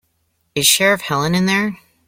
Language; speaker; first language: English; native; English